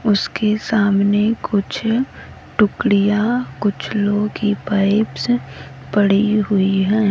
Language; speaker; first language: Hindi; native; Hindi